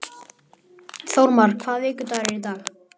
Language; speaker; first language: Icelandic; native; Icelandic